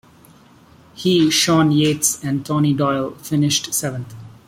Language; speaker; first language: English; non-native, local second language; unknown